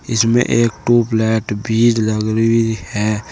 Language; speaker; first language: Hindi; native; Hindi